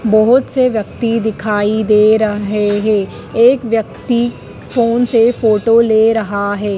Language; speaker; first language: Hindi; native; Hindi